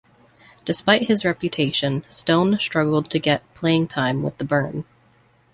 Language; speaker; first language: English; native; English